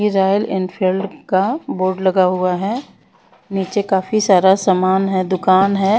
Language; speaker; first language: Hindi; non-native, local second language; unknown